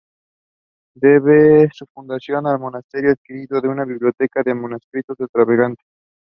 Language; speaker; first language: English; non-native, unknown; Spanish